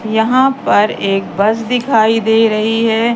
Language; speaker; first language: Hindi; native; Hindi